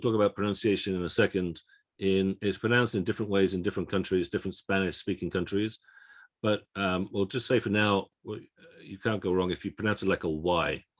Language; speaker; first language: English; native; English